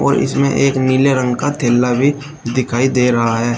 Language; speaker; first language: Hindi; native; Hindi